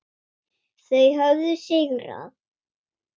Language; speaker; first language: Icelandic; non-native, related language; Swedish